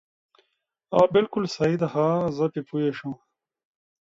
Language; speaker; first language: English; non-native, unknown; Pashto